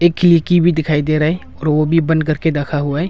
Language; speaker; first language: Hindi; non-native, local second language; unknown